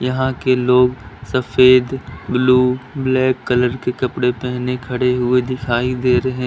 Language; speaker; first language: Hindi; native; Hindi